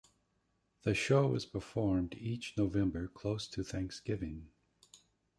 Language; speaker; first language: English; native; English